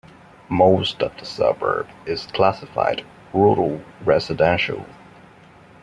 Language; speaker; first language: English; non-native, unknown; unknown